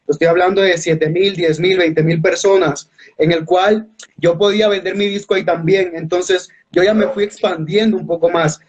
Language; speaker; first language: Spanish; native; Spanish